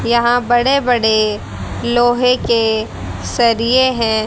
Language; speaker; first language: Hindi; native; Hindi